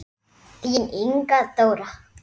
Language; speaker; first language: Icelandic; native; Icelandic